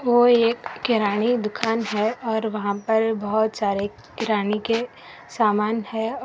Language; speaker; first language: Hindi; non-native, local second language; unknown